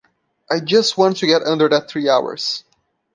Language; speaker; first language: English; non-native, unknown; Portuguese